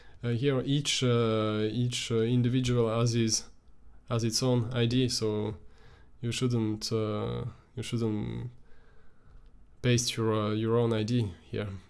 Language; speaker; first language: English; non-native, learner; French